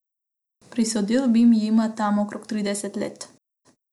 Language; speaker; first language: Slovenian; non-native, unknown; Macedonian